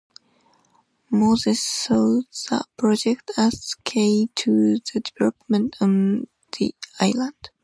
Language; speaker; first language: English; non-native, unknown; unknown